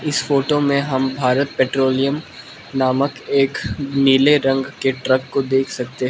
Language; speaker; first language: Hindi; non-native, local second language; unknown